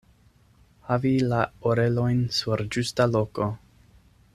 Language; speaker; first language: Esperanto; non-native, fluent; English